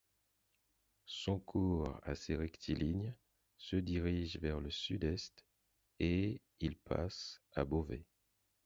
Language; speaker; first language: French; non-native, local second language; Haitian Creole